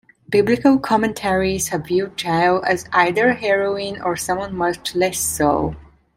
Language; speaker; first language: English; non-native, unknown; Italian